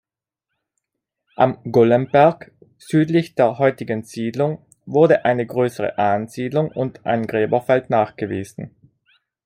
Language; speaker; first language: German; non-native, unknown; Italian